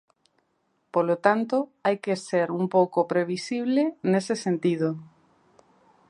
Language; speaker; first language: Galician; native; Galician